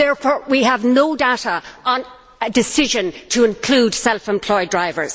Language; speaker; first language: English; native; English